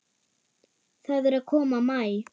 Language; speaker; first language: Icelandic; non-native, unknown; German